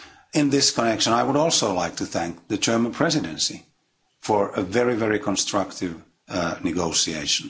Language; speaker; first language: English; non-native, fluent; Finnish